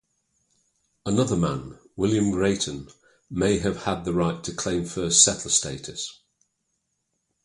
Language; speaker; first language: English; native; English